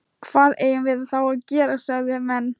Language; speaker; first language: Icelandic; non-native, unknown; Thai